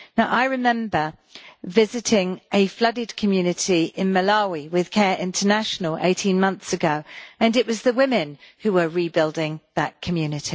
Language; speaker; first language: English; native; English